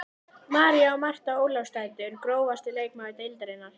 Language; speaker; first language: Icelandic; native; Icelandic